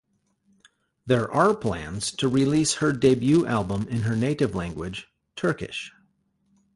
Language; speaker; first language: English; native; English